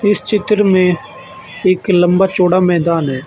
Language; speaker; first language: Hindi; native; Hindi